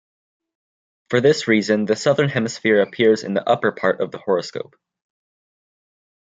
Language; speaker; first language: English; native; English